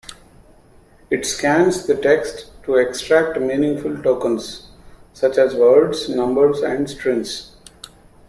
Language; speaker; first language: English; non-native, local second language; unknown